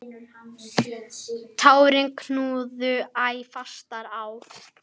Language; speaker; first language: Icelandic; native; Icelandic